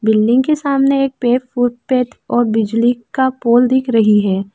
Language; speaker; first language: Hindi; non-native, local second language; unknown